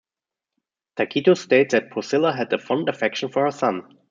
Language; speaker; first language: English; non-native, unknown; German